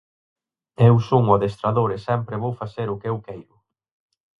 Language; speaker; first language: Galician; native; Galician